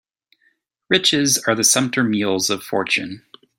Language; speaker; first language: English; native; English